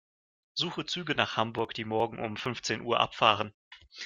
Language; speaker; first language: German; non-native, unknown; Russian